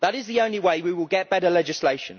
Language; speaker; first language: English; native; English